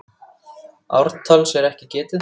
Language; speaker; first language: Icelandic; native; Icelandic